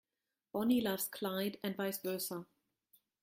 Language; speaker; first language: English; non-native, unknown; German